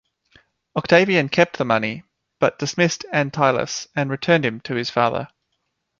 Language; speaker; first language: English; native; English